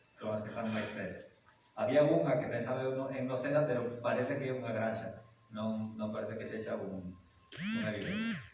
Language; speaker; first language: Galician; native; Galician